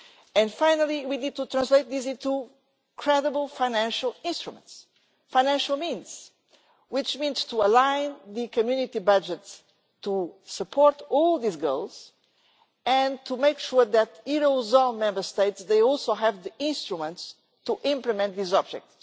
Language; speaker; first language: English; non-native, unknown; Portuguese